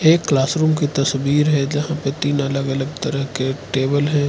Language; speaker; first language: Hindi; non-native, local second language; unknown